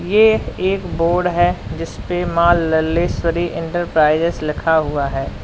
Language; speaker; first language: Hindi; native; Hindi